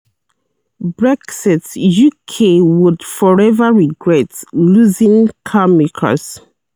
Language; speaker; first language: English; non-native, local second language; Yoruba